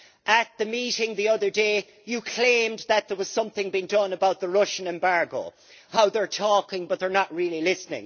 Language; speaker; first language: English; native; English